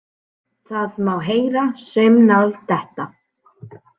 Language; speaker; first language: Icelandic; native; Icelandic